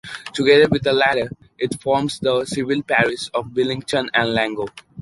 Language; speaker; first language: English; non-native, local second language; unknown